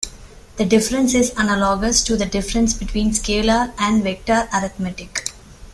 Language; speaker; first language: English; non-native, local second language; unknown